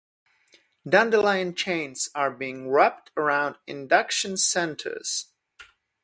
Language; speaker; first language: English; non-native, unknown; Polish